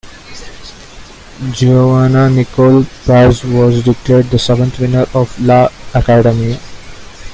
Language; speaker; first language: English; non-native, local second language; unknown